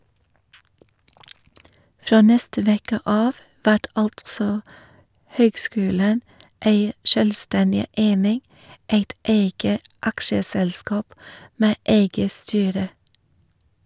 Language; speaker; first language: Norwegian; non-native, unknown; English